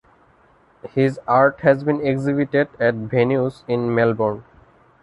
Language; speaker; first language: English; non-native, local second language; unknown